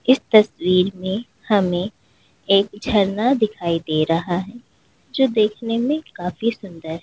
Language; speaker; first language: Hindi; native; Hindi